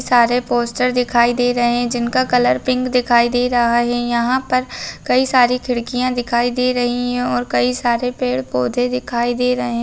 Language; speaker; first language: Hindi; non-native, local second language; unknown